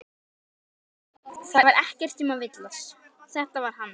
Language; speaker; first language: Icelandic; native; Icelandic